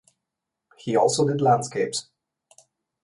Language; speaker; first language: English; non-native, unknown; Slovenian